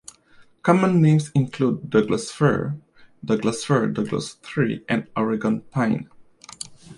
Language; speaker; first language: English; native; English